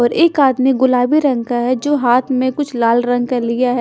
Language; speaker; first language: Hindi; non-native, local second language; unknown